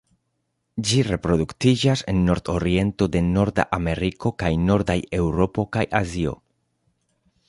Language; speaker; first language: Esperanto; non-native, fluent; Spanish